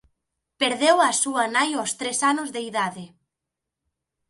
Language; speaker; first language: Galician; native; Galician